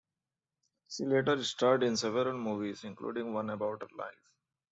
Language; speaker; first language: English; non-native, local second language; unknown